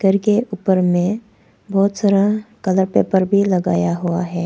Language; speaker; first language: Hindi; non-native, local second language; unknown